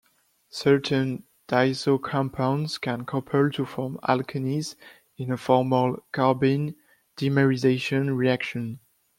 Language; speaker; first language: English; non-native, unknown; French